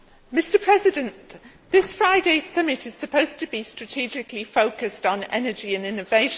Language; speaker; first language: English; native; English